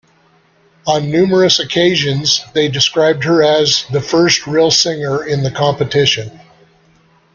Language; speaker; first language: English; native; English